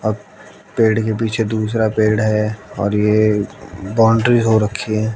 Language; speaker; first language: Hindi; native; Hindi